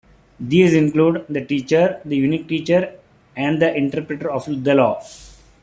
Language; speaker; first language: English; non-native, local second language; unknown